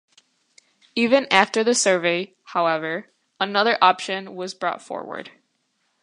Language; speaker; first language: English; native; English